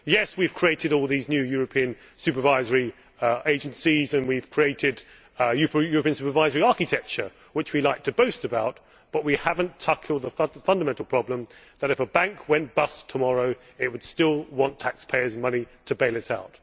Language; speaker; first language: English; native; English